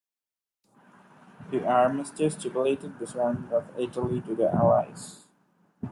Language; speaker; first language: English; non-native, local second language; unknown